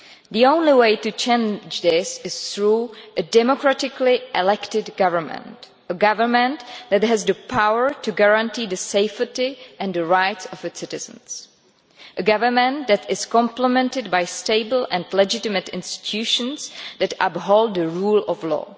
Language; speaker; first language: English; non-native, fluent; Czech